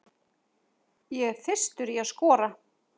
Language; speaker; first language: Icelandic; native; Icelandic